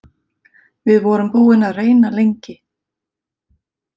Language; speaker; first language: Icelandic; native; Icelandic